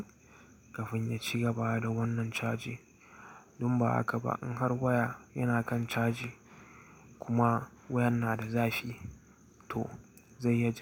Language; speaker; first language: Hausa; native; Hausa